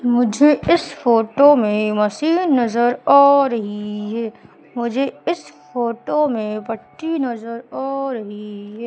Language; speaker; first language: Hindi; native; Hindi